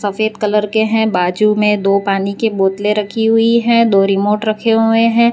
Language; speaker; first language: Hindi; non-native, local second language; Gujarati